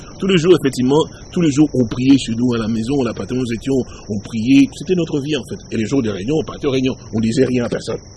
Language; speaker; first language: French; non-native, local second language; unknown